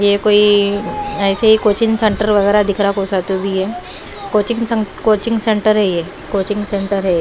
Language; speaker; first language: Hindi; non-native, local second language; Punjabi